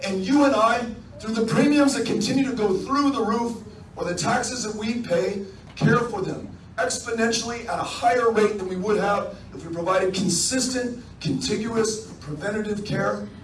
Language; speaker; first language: English; native; English